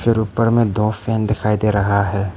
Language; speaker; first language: Hindi; non-native, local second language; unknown